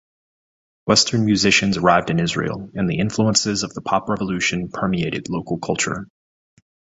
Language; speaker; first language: English; native; English